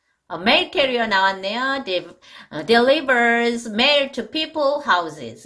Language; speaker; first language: English; non-native, fluent; Korean